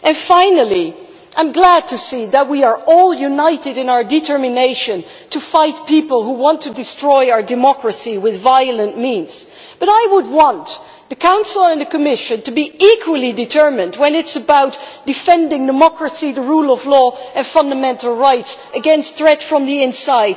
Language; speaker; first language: English; non-native, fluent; Dutch